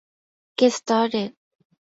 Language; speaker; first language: English; non-native, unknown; Thai